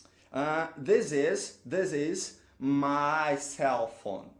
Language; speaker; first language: English; non-native, fluent; Portuguese